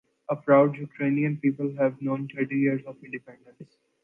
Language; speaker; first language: English; non-native, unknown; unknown